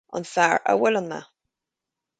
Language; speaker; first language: Irish; native; Irish